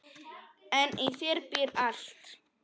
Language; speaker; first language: Icelandic; non-native, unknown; Polish